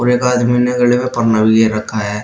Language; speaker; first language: Hindi; native; Hindi